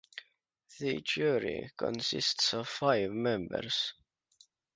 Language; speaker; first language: English; non-native, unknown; Estonian